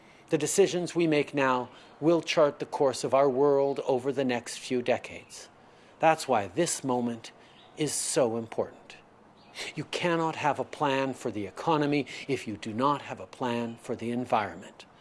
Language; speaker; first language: English; native; English